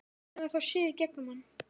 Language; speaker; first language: Icelandic; native; Icelandic